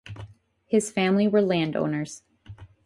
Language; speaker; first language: English; native; English